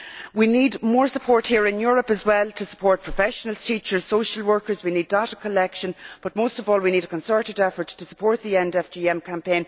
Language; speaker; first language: English; native; English